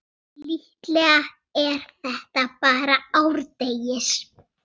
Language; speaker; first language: Icelandic; native; Icelandic